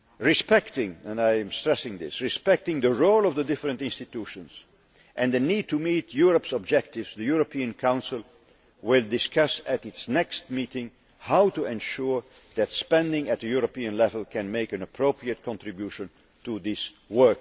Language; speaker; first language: English; non-native, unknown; Dutch